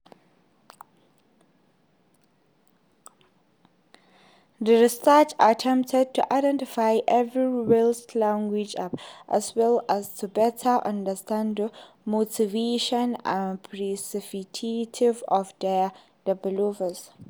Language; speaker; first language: English; non-native, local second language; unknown